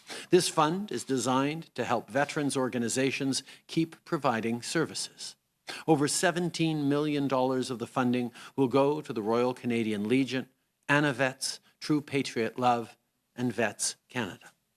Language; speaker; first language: English; native; English